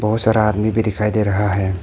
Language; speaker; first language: Hindi; non-native, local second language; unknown